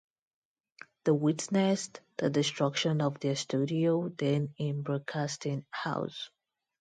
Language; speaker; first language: English; non-native, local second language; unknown